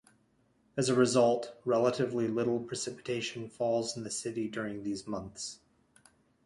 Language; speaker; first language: English; native; English